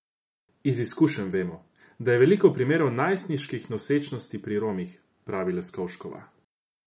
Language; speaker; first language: Slovenian; non-native, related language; Croatian